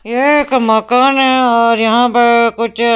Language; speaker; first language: Hindi; non-native, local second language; Punjabi